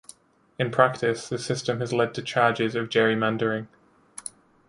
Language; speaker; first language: English; native; English